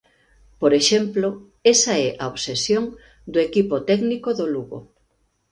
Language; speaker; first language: Galician; native; Galician